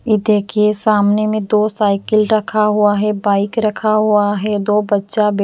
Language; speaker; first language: Hindi; non-native, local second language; Bhojpuri